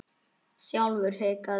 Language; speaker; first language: Icelandic; native; Icelandic